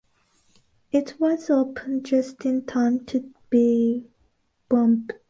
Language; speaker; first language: English; non-native, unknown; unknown